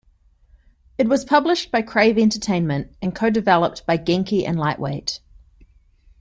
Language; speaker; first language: English; native; English